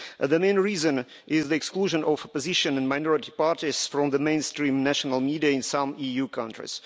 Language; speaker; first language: English; non-native, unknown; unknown